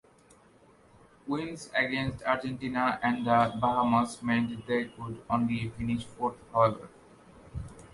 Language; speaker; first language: English; non-native, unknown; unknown